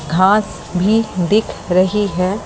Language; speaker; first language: Hindi; native; Hindi